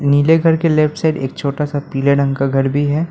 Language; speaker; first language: Hindi; non-native, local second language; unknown